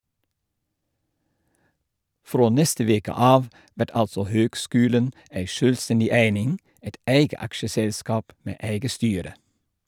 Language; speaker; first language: Norwegian; non-native, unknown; Dutch